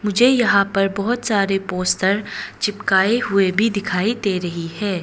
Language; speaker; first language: Hindi; non-native, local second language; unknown